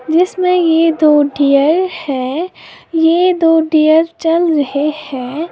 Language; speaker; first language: Hindi; native; Hindi